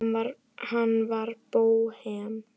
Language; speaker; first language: Icelandic; native; Icelandic